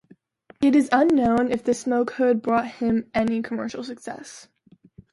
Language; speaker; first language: English; native; English